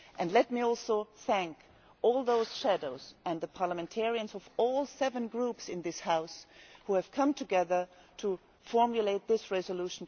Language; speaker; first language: English; non-native, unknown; German